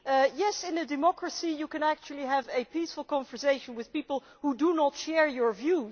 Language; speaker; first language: English; non-native, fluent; Dutch